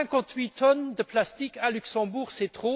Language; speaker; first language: French; non-native, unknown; German